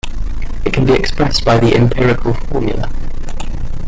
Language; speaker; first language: English; native; English